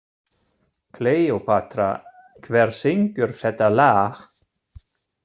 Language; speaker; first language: Icelandic; non-native, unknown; German